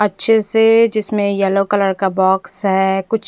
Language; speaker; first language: Hindi; non-native, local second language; Punjabi